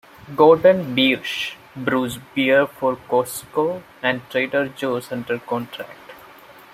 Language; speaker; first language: English; non-native, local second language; Malayalam